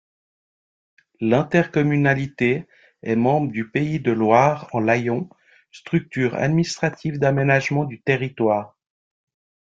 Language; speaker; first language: French; native; French